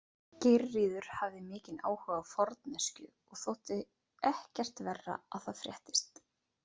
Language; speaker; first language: Icelandic; native; Icelandic